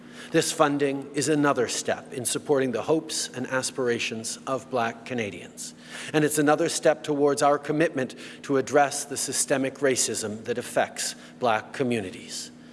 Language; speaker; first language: English; native; English